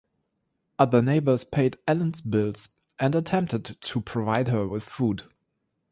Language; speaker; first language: English; non-native, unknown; German